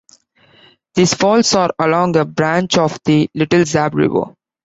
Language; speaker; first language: English; non-native, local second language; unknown